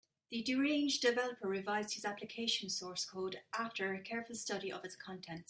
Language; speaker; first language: English; native; English